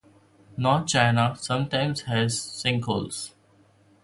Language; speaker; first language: English; non-native, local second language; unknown